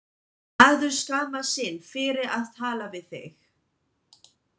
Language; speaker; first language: Icelandic; non-native, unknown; English